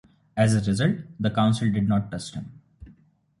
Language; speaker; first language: English; non-native, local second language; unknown